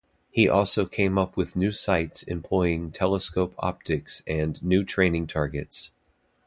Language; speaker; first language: English; native; English